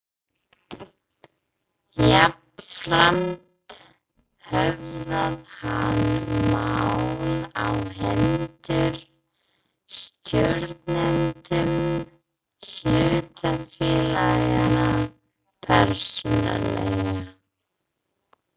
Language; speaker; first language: Icelandic; non-native, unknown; English